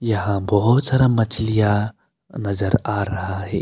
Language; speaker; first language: Hindi; early bilingual, other home language; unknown